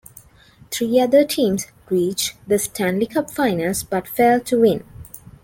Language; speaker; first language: English; non-native, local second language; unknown